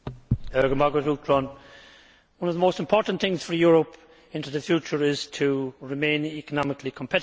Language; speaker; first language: English; native; English